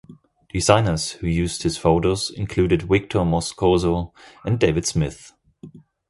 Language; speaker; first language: English; non-native, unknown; German